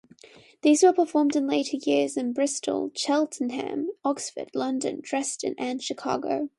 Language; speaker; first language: English; non-native, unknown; Chinese